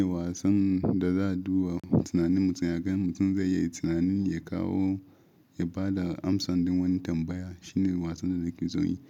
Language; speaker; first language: Hausa; non-native, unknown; Yoruba